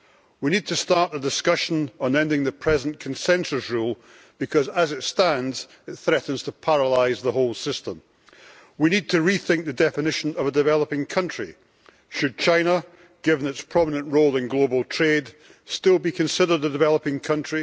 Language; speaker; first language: English; native; English